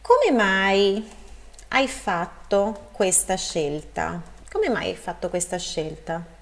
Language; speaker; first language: Italian; non-native, fluent; Portuguese